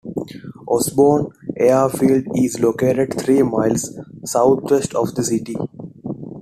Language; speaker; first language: English; non-native, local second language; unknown